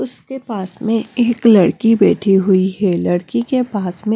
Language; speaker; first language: Hindi; non-native, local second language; Punjabi